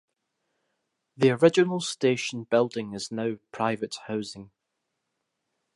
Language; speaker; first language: English; native; English